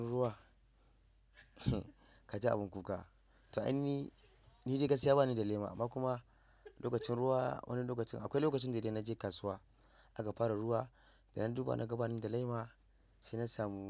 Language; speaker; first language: Hausa; non-native, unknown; Yoruba